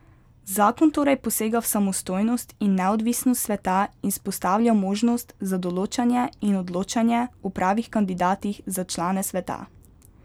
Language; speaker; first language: Slovenian; native; Slovenian